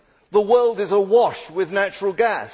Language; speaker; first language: English; native; English